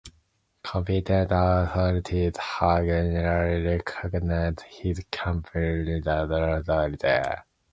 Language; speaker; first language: English; non-native, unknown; Japanese